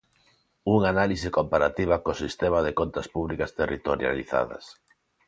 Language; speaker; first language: Galician; non-native, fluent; Spanish